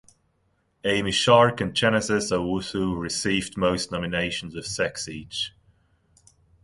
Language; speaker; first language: English; non-native, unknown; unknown